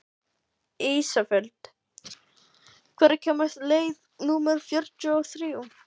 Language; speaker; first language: Icelandic; non-native, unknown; Filipino